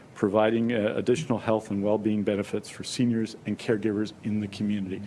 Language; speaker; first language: English; native; English